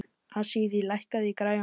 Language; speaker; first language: Icelandic; native; Icelandic